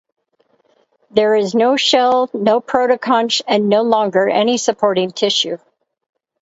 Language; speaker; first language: English; native; English